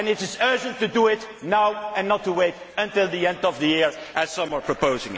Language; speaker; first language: English; non-native, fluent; Dutch